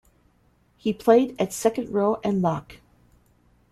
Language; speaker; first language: English; native; English